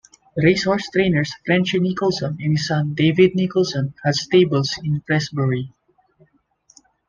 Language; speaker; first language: English; non-native, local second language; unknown